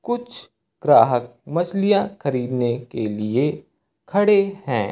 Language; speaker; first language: Hindi; native; Hindi